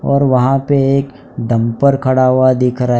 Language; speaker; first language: Hindi; non-native, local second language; Gujarati